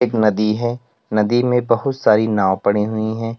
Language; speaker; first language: Hindi; native; Hindi